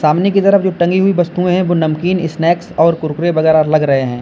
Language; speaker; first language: Hindi; native; Hindi